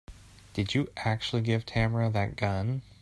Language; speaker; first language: English; native; English